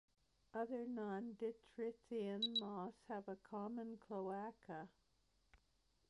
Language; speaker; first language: English; native; English